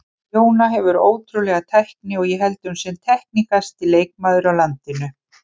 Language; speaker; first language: Icelandic; native; Icelandic